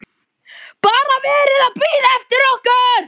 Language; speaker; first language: Icelandic; native; Icelandic